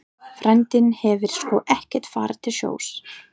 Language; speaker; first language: Icelandic; non-native, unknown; English